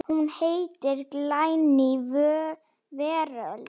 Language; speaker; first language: Icelandic; non-native, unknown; Slovak